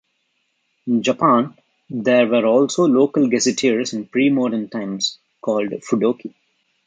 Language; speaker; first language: English; non-native, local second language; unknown